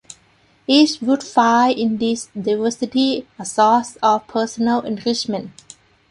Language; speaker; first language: English; non-native, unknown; Thai